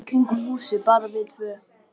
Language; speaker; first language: Icelandic; native; Icelandic